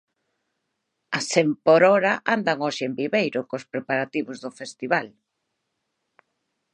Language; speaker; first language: Galician; native; Galician